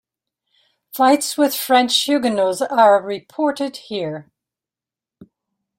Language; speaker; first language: English; native; English